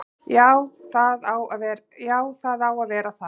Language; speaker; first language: Icelandic; native; Icelandic